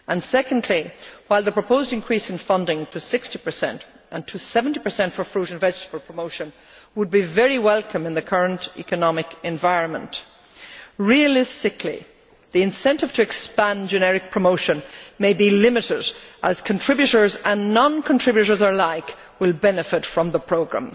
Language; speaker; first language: English; native; English